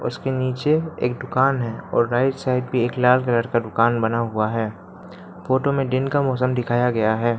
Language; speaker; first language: Hindi; non-native, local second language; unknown